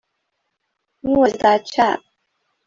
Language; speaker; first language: English; non-native, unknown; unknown